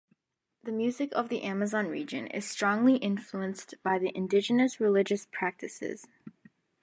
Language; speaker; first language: English; native; English